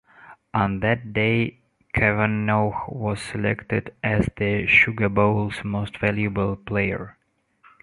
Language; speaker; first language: English; non-native, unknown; Russian